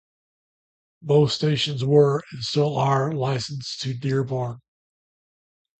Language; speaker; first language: English; native; English